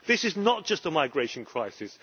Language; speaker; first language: English; native; English